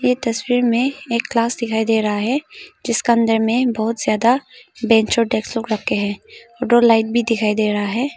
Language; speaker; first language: Hindi; non-native, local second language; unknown